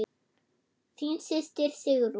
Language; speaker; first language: Icelandic; non-native, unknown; German